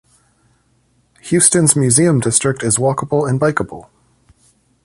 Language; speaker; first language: English; native; English